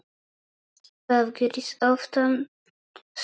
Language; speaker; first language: Icelandic; non-native, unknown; Polish